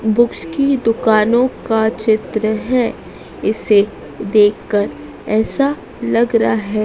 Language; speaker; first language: Hindi; native; Hindi